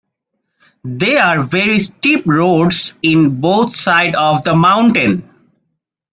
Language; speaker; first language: English; non-native, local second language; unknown